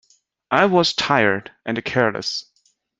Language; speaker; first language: English; non-native, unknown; Chinese